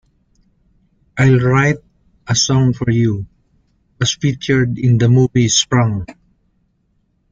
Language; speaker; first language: English; non-native, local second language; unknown